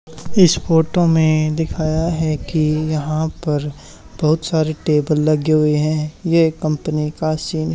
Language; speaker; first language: Hindi; native; Hindi